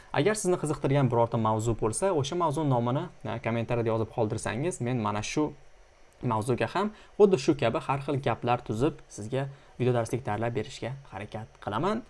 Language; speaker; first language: Uzbek; native; Uzbek